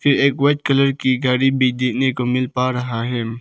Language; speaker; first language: Hindi; early bilingual, other home language; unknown